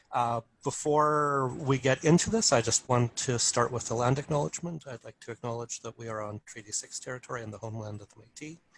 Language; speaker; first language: English; native; English